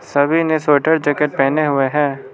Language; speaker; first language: Hindi; non-native, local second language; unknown